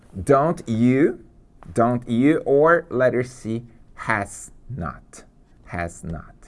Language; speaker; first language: English; non-native, fluent; Portuguese